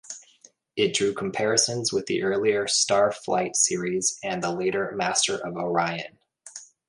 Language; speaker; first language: English; native; English